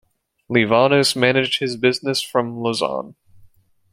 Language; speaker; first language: English; native; English